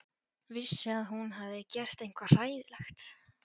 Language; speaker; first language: Icelandic; non-native, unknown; Polish